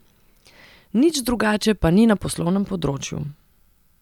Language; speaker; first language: Slovenian; non-native, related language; Serbian